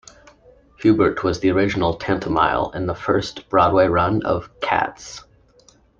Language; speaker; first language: English; native; English